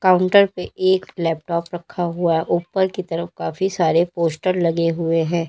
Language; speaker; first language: Hindi; native; Hindi